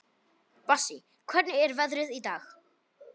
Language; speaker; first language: Icelandic; non-native, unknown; Polish